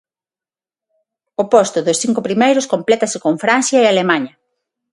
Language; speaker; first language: Galician; non-native, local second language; Spanish